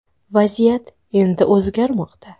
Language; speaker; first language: Uzbek; native; Uzbek